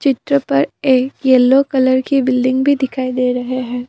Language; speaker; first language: Hindi; non-native, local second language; Assamese